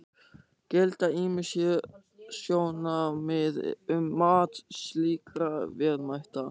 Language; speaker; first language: Icelandic; non-native, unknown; German